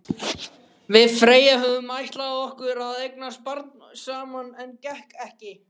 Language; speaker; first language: Icelandic; native; Icelandic